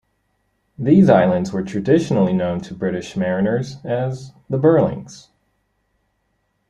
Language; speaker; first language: English; native; English